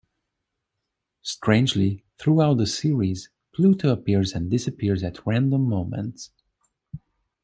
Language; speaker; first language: English; non-native, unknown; Hungarian